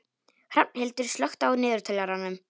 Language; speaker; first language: Icelandic; non-native, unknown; Polish